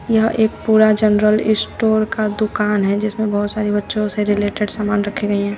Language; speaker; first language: Hindi; native; Hindi